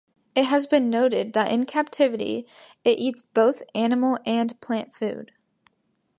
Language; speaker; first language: English; native; English